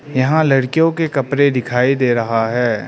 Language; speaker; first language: Hindi; non-native, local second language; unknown